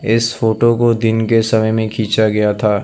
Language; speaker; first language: Hindi; non-native, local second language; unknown